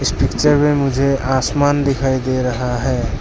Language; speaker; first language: Hindi; early bilingual, other home language; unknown